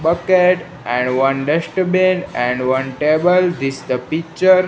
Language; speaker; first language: English; non-native, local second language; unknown